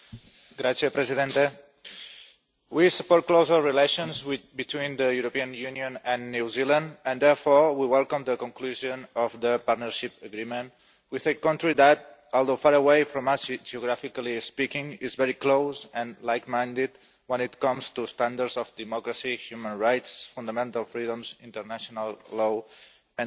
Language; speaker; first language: English; non-native, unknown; Catalan